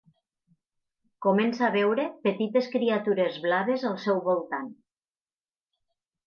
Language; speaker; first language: Catalan; native; Catalan